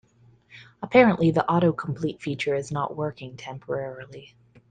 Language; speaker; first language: English; native; English